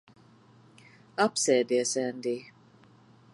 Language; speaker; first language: Latvian; early bilingual, heritage; Latvian